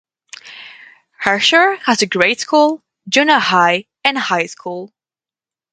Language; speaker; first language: English; non-native, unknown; French